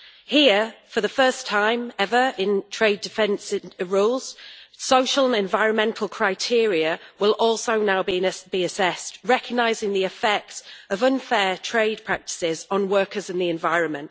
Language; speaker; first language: English; native; English